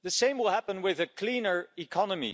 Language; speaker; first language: English; non-native, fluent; Dutch